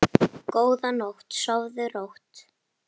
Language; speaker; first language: Icelandic; native; Icelandic